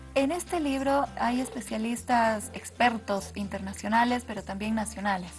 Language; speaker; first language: Spanish; native; Spanish